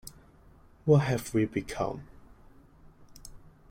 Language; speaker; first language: English; non-native, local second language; Cantonese